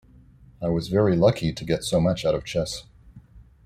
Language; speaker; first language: English; native; English